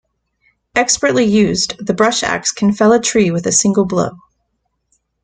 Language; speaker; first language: English; native; English